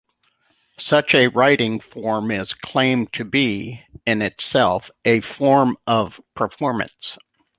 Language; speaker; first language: English; native; English